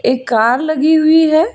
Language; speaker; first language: Hindi; non-native, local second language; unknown